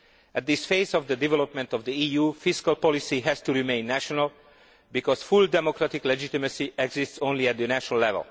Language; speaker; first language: English; non-native, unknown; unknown